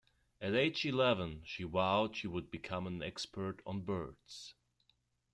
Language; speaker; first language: English; non-native, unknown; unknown